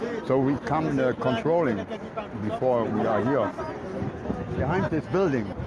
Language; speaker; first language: English; non-native, learner; German